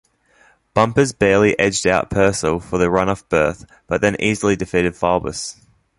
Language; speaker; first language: English; native; English